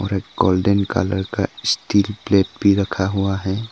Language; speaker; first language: Hindi; non-native, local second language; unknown